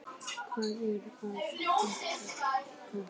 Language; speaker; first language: Icelandic; native; Icelandic